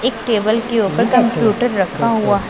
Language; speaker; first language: Hindi; non-native, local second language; Punjabi